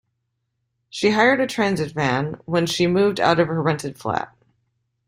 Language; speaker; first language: English; native; English